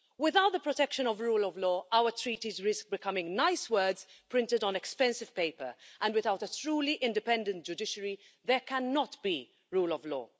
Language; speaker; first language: English; non-native, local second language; Maltese